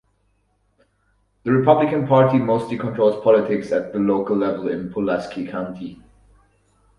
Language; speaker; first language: English; non-native, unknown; German